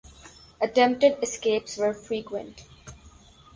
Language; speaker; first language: English; non-native, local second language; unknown